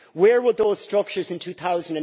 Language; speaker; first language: English; native; English